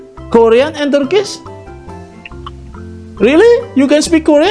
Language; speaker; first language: English; non-native, learner; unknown